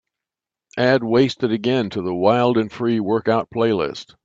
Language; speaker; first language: English; native; English